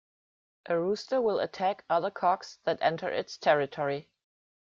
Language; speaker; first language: English; non-native, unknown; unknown